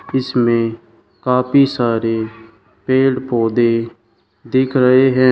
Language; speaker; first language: Hindi; native; Hindi